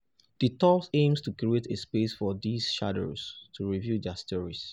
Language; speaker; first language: English; non-native, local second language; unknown